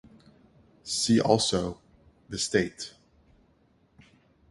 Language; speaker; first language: English; native; English